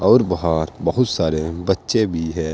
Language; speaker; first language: Hindi; native; Hindi